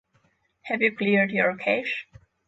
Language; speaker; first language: English; non-native, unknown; Polish